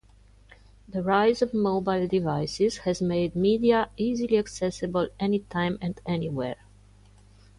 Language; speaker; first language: English; non-native, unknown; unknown